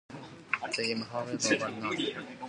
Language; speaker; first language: English; non-native, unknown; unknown